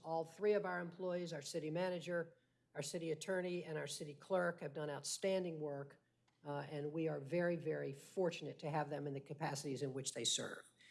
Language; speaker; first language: English; native; English